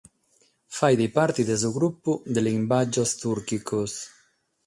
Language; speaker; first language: Sardinian; non-native, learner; Catalan